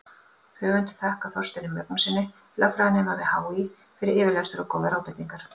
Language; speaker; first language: Icelandic; native; Icelandic